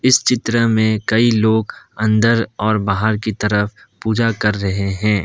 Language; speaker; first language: Hindi; non-native, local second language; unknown